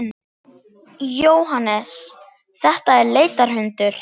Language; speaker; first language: Icelandic; native; Icelandic